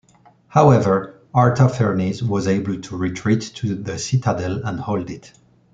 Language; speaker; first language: English; non-native, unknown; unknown